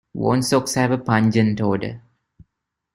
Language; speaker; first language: English; non-native, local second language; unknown